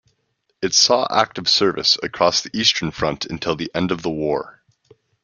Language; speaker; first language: English; native; English